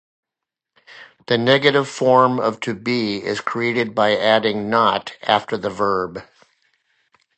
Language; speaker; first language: English; native; English